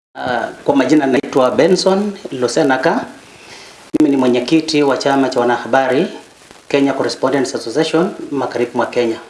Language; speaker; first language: Swahili; non-native, local second language; Luyia